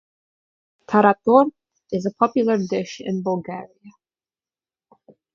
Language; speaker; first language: English; non-native, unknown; Russian